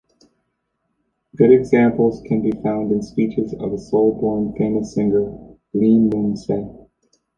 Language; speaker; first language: English; native; English